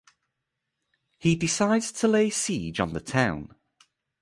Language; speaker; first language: English; native; English